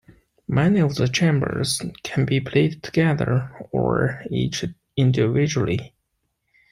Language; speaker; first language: English; non-native, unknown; Chinese